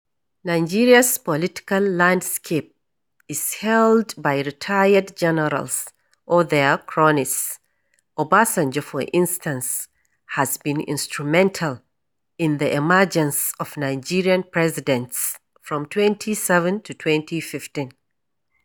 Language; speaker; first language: English; non-native, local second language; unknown